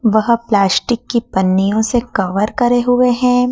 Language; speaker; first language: Hindi; native; Hindi